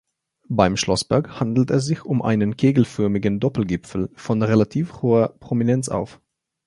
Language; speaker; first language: German; non-native, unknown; Slovenian